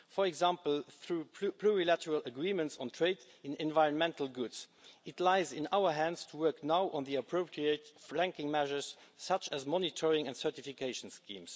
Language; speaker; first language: English; non-native, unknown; Luxembourgish